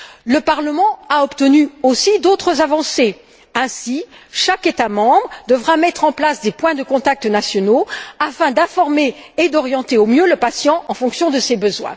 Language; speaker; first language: French; native; French